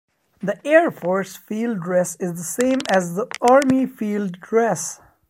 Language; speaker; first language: English; non-native, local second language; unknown